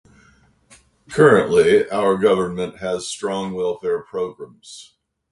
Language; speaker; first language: English; native; English